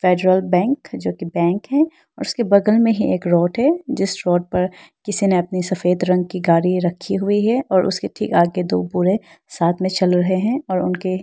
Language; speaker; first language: Hindi; non-native, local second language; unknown